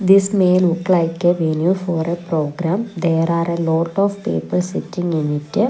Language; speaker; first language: English; non-native, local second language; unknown